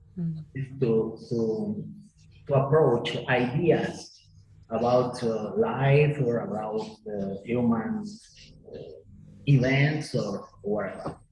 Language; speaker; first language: English; non-native, learner; Spanish